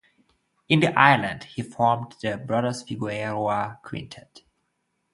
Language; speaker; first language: English; non-native, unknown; German